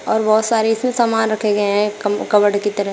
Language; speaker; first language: Hindi; native; Hindi